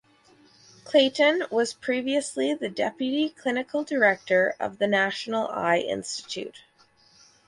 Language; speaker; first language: English; native; English